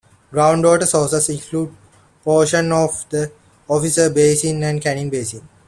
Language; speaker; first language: English; non-native, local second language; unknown